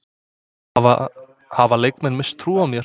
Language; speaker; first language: Icelandic; non-native, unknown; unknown